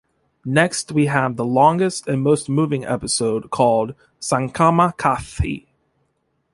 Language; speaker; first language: English; native; English